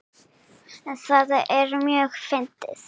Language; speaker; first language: Icelandic; non-native, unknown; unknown